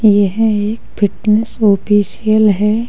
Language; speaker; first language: Hindi; native; Hindi